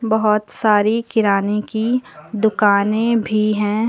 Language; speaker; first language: Hindi; native; Hindi